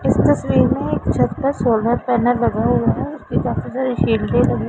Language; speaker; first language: Hindi; non-native, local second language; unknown